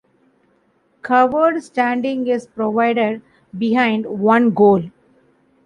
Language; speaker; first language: English; non-native, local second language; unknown